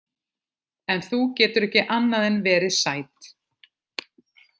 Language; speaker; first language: Icelandic; native; Icelandic